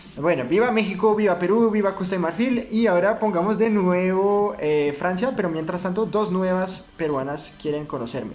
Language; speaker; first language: Spanish; non-native, fluent; French